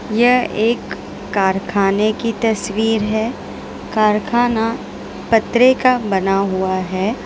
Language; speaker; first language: Hindi; non-native, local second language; Gujarati